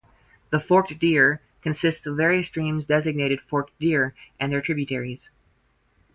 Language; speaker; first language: English; native; English